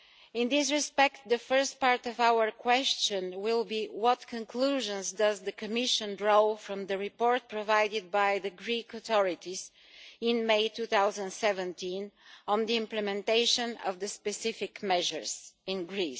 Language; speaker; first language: English; non-native, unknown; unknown